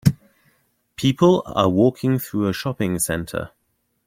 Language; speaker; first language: English; native; English